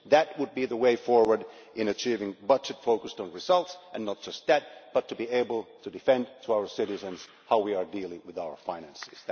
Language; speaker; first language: English; non-native, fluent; Finnish